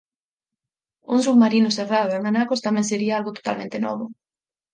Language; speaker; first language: Galician; native; Galician